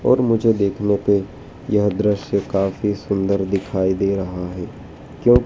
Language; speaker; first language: Hindi; native; Hindi